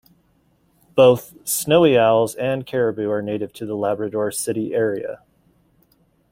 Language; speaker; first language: English; native; English